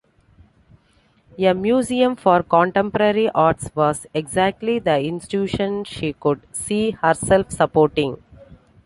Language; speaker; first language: English; non-native, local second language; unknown